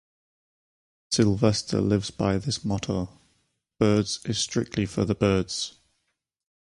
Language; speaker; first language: English; native; English